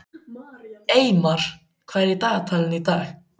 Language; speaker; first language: Icelandic; native; Icelandic